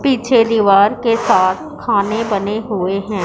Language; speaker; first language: Hindi; non-native, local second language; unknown